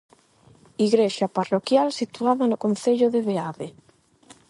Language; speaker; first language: Galician; non-native, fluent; Spanish